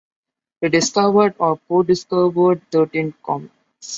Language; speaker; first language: English; non-native, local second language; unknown